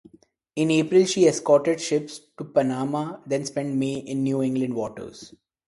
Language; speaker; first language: English; non-native, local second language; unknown